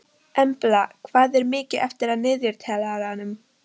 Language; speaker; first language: Icelandic; non-native, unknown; Polish